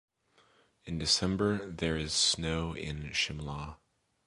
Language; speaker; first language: English; native; English